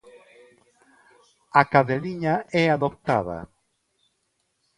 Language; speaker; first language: Galician; non-native, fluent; Spanish